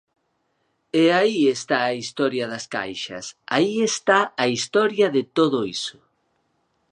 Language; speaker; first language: Galician; native; Galician